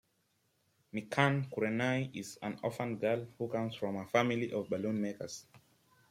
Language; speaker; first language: English; native; English